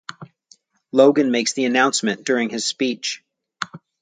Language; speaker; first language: English; native; English